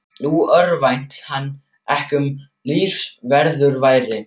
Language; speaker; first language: Icelandic; non-native, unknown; German